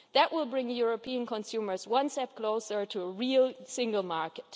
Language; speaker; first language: English; non-native, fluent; German